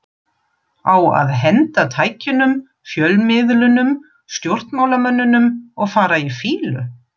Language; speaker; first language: Icelandic; non-native, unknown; German